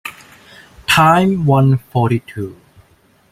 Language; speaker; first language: English; non-native, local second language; Cantonese